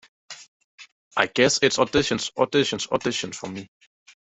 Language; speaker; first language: English; native; English